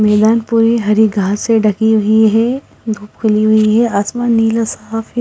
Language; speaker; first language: Hindi; non-native, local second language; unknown